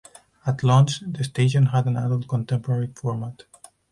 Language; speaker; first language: English; non-native, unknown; Spanish